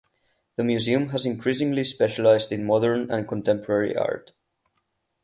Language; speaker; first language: English; non-native, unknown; Catalan